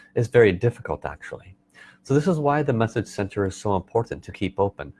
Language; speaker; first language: English; native; English